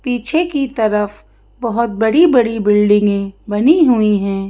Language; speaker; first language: Hindi; native; Hindi